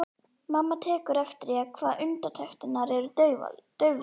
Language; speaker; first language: Icelandic; native; Icelandic